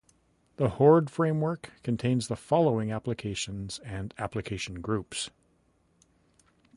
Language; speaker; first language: English; native; English